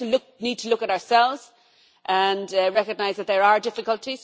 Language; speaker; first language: English; native; English